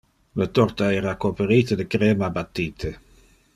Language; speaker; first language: Interlingua; non-native, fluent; Dutch